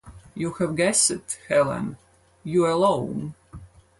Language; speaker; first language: English; non-native, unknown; Latvian